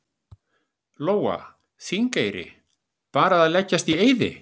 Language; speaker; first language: Icelandic; native; Icelandic